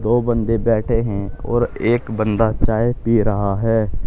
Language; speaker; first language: Hindi; native; Hindi